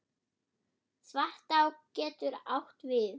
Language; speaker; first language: Icelandic; non-native, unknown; German